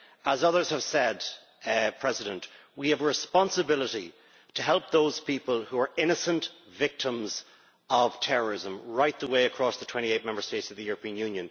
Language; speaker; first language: English; native; English